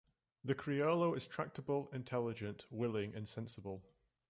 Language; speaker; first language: English; native; English